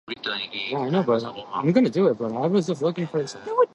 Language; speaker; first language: English; native; English